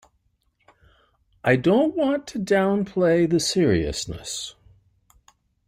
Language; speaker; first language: English; native; English